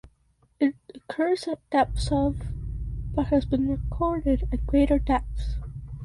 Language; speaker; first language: English; native; English